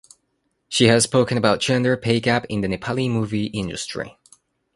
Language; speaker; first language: English; non-native, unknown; Spanish